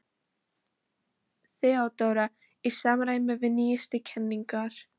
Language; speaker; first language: Icelandic; non-native, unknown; Polish